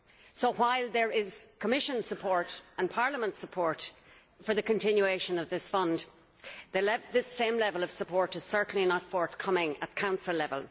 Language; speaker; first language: English; native; English